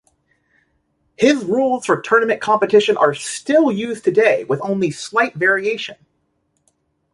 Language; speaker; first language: English; native; English